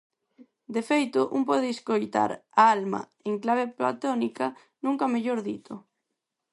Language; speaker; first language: Galician; non-native, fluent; Spanish